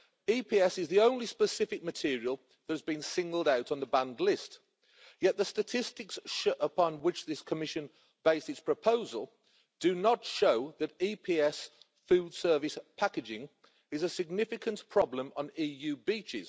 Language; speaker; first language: English; native; English